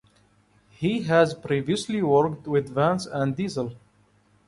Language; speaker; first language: English; non-native, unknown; Arabic